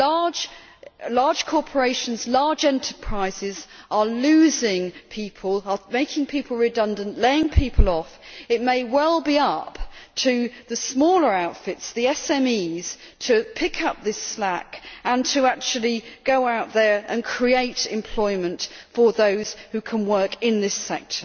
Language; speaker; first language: English; native; English